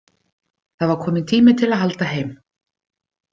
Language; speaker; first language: Icelandic; native; Icelandic